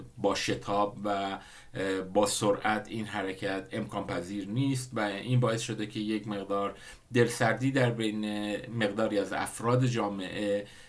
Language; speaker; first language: Persian; non-native, local second language; Kurdish